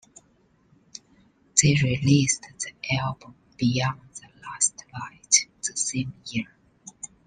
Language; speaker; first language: English; non-native, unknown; Chinese